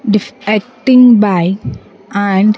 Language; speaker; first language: English; non-native, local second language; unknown